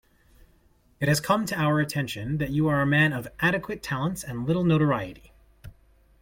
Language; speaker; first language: English; native; English